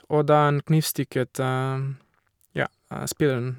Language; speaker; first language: Norwegian; non-native, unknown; Portuguese